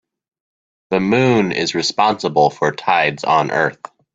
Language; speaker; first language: English; native; English